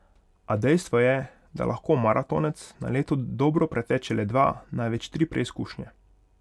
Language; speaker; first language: Slovenian; non-native, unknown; Hungarian